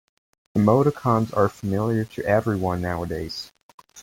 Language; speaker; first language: English; native; English